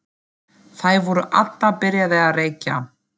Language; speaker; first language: Icelandic; non-native, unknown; German